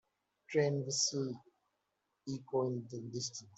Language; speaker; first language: English; non-native, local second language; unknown